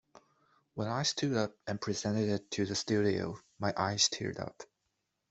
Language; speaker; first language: English; non-native, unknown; Chinese